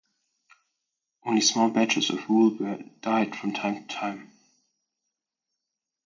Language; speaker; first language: English; non-native, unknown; German